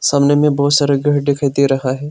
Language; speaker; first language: Hindi; non-native, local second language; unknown